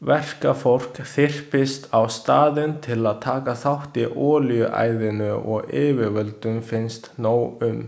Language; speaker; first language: Icelandic; non-native, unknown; Chinese